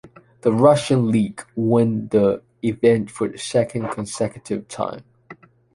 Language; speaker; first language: English; non-native, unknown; Chinese